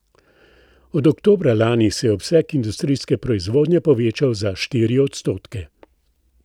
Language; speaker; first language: Slovenian; native; Slovenian